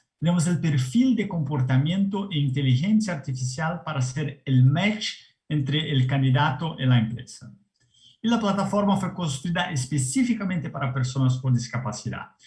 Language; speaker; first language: Spanish; non-native, related language; Portuguese